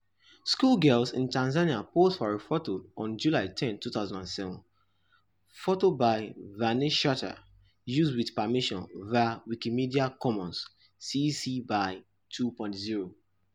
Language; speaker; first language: English; non-native, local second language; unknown